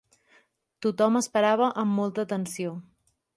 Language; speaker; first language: Catalan; native; Catalan